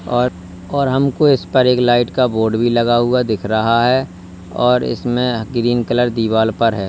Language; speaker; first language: Hindi; native; Hindi